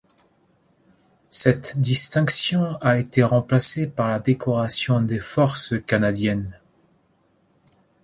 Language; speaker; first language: French; native; French